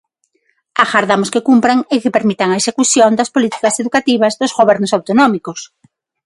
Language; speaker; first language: Galician; non-native, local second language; Spanish